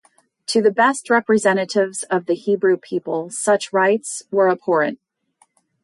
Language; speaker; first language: English; native; English